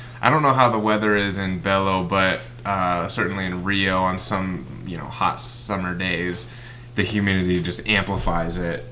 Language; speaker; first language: English; native; English